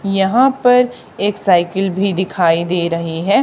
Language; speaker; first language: Hindi; native; Hindi